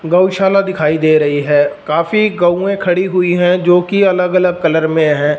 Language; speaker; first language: Hindi; non-native, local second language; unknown